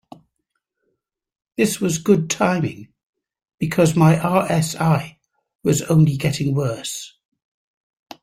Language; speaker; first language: English; native; English